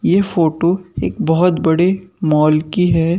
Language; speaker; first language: Hindi; native; Hindi